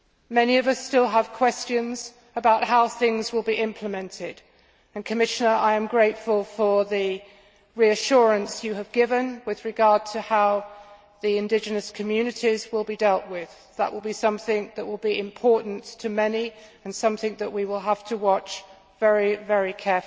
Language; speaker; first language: English; native; English